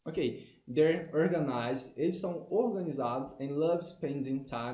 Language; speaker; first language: English; non-native, fluent; Portuguese